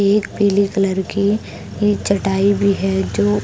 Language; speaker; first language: Hindi; non-native, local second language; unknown